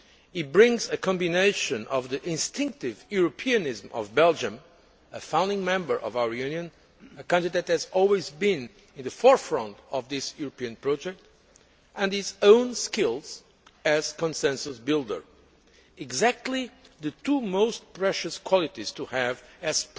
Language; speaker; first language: English; non-native, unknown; Portuguese